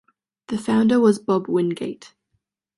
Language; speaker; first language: English; native; English